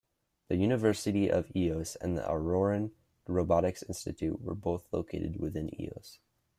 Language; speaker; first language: English; native; English